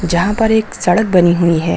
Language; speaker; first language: Hindi; native; Hindi